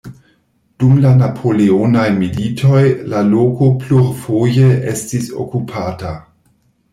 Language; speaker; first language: Esperanto; non-native, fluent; German